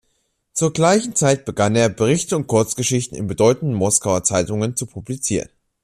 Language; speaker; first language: German; native; German